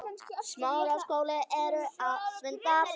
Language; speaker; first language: Icelandic; native; Icelandic